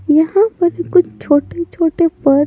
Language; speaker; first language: Hindi; non-native, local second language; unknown